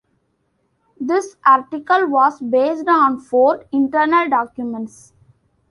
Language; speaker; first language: English; non-native, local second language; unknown